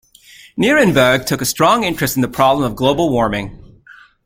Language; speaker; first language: English; native; English